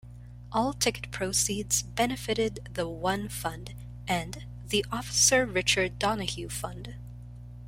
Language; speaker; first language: English; non-native, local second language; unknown